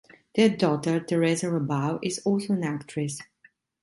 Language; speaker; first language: English; non-native, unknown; Italian